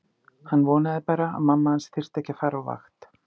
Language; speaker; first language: Icelandic; native; Icelandic